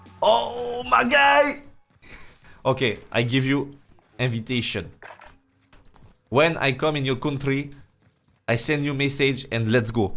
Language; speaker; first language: English; non-native, learner; French